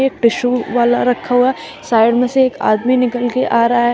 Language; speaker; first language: Hindi; native; Hindi